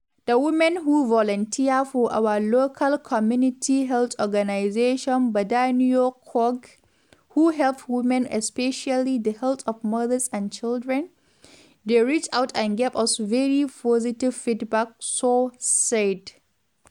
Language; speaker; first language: English; non-native, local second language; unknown